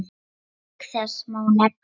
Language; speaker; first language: Icelandic; non-native, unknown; Lithuanian